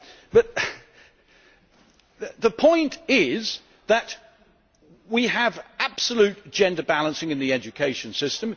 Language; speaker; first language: English; native; English